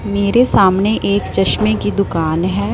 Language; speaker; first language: Hindi; non-native, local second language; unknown